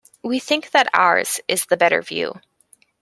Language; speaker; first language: English; native; English